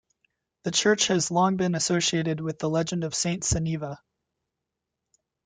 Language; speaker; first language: English; native; English